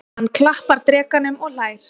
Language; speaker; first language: Icelandic; native; Icelandic